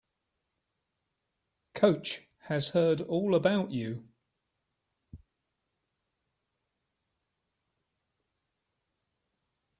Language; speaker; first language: English; native; English